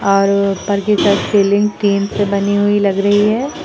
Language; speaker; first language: Hindi; native; Hindi